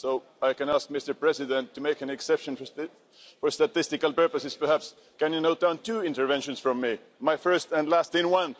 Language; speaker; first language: English; non-native, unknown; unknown